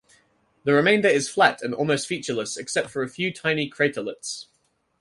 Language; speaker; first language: English; native; English